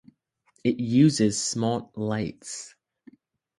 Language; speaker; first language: English; native; English